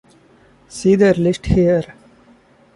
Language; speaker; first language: English; non-native, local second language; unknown